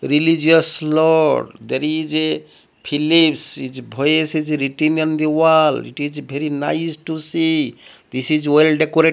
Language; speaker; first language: English; non-native, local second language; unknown